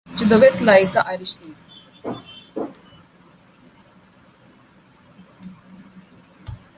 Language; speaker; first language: English; non-native, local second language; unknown